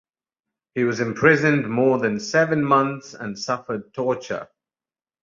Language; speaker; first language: English; non-native, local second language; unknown